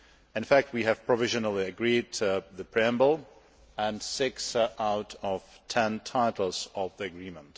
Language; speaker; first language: English; non-native, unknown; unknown